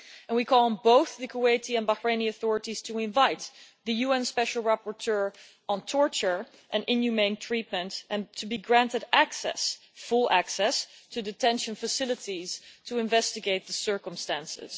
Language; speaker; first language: English; non-native, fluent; Dutch